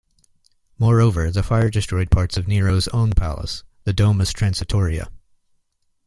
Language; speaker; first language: English; native; English